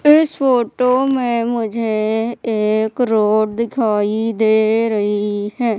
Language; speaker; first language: Hindi; native; Hindi